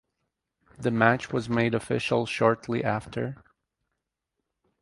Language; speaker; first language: English; native; English